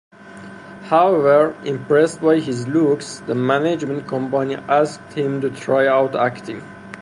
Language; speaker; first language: English; non-native, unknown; Persian